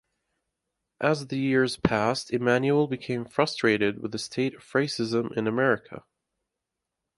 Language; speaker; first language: English; native; English